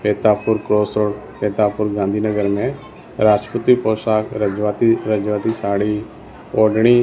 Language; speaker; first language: Hindi; non-native, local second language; Gujarati